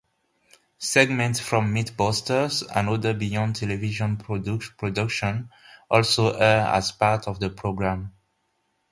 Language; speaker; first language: English; non-native, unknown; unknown